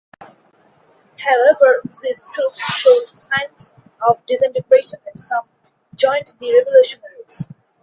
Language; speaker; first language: English; non-native, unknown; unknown